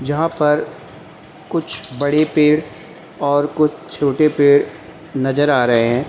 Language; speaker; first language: Hindi; native; Hindi